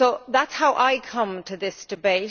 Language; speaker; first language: English; native; English